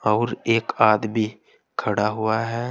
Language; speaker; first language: Hindi; native; Hindi